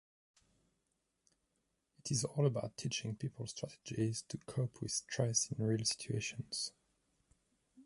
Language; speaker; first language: English; non-native, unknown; French